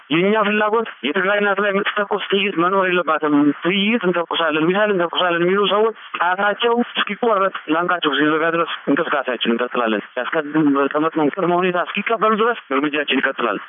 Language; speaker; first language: Amharic; non-native, local second language; Tigrinya